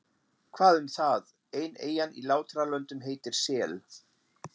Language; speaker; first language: Icelandic; non-native, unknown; German